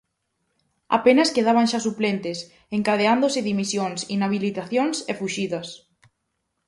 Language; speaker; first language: Galician; native; Galician